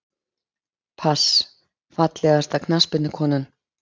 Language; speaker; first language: Icelandic; native; Icelandic